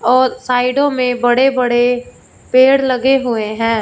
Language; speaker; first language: Hindi; non-native, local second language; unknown